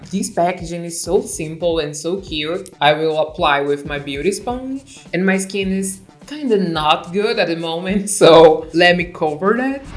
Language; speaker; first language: English; non-native, fluent; Portuguese